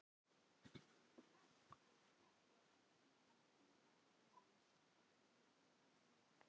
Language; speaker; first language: Icelandic; non-native, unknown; Filipino